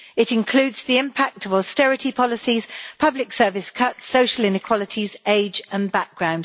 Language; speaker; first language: English; native; English